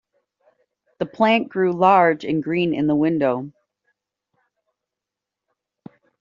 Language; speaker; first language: English; native; English